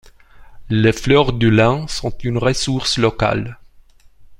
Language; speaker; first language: French; non-native, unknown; Romanian